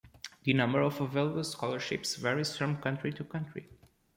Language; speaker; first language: English; non-native, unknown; Portuguese